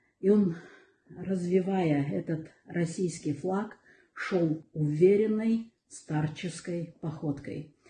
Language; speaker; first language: Russian; native; Russian